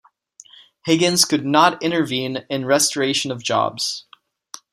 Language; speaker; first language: English; non-native, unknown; Czech